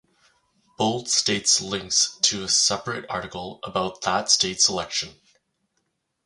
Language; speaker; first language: English; native; English